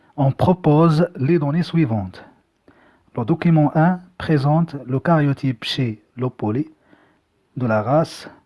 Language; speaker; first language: French; non-native, local second language; Arabic